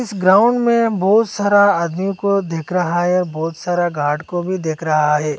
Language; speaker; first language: Hindi; non-native, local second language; Bangla